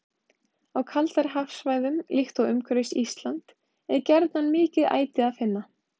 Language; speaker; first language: Icelandic; native; Icelandic